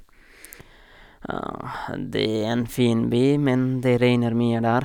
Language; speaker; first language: Norwegian; non-native, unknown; Nepali